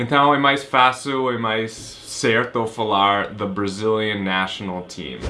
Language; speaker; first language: Portuguese; non-native, fluent; English